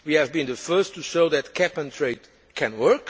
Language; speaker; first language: English; non-native, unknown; Portuguese